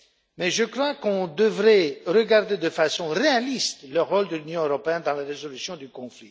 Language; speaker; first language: French; non-native, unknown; Romanian